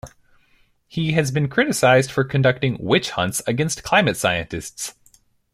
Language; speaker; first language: English; native; English